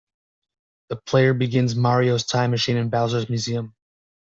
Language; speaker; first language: English; native; English